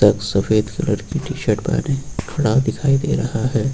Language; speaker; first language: Hindi; native; Hindi